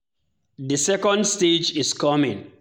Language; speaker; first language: English; non-native, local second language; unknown